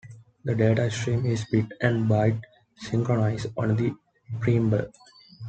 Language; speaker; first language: English; non-native, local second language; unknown